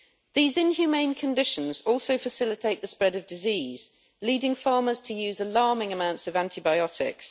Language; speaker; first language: English; native; English